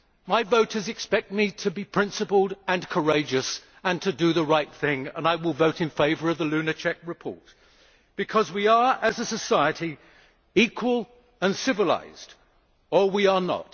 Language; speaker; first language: English; native; English